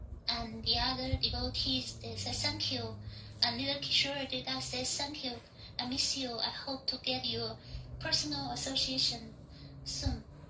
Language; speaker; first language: English; non-native, fluent; Chinese